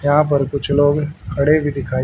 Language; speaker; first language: Hindi; native; Hindi